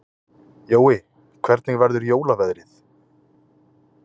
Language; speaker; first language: Icelandic; native; Icelandic